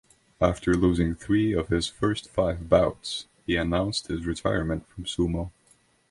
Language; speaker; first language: English; non-native, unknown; Estonian